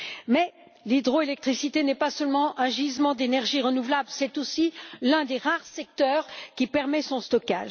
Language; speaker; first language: French; native; French